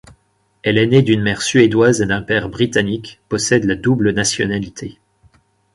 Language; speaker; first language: French; native; French